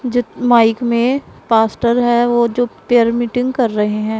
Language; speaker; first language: Hindi; non-native, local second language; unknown